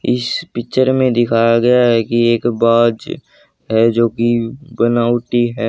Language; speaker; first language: Hindi; native; Hindi